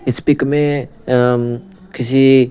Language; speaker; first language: Hindi; non-native, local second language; Punjabi